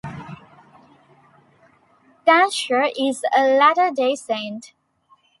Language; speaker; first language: English; non-native, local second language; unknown